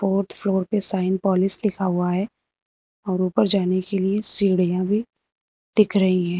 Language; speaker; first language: Hindi; native; Hindi